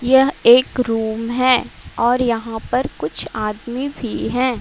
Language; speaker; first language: Hindi; non-native, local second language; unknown